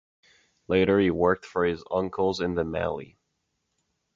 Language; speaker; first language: English; non-native, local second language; French